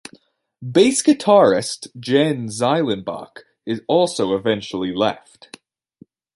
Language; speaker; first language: English; native; English